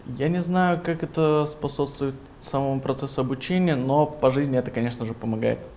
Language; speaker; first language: Russian; non-native, local second language; Uzbek